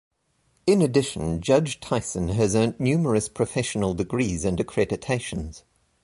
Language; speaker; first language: English; native; English